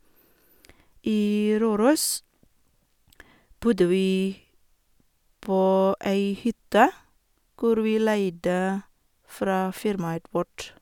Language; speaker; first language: Norwegian; non-native, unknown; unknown